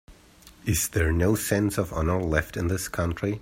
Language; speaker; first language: English; native; English